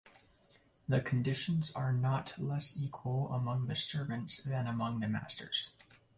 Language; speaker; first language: English; native; English